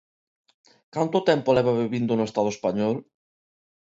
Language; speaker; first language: Galician; non-native, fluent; Spanish